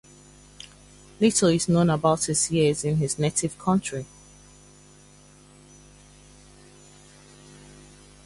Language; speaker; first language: English; native; English